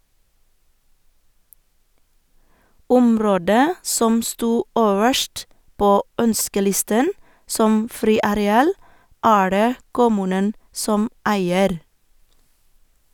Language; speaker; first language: Norwegian; non-native, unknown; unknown